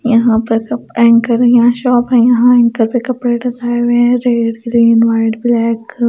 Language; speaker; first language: Hindi; non-native, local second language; Punjabi